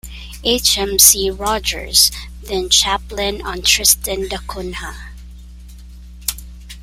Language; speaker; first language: English; non-native, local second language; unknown